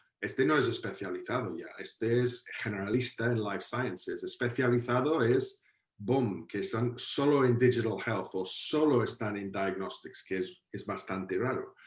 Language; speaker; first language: Spanish; non-native, fluent; English